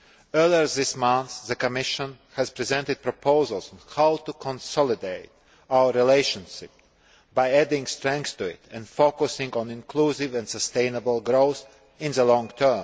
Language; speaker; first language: English; non-native, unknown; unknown